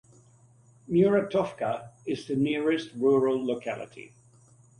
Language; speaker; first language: English; native; English